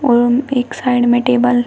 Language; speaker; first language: Hindi; native; Hindi